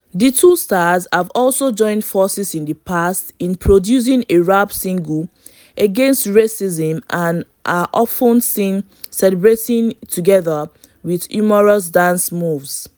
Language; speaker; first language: English; non-native, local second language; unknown